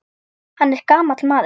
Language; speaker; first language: Icelandic; native; Icelandic